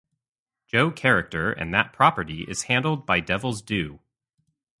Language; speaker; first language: English; native; English